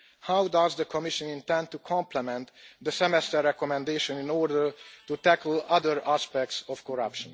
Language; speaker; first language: English; non-native, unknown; Hungarian